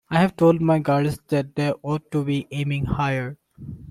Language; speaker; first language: English; non-native, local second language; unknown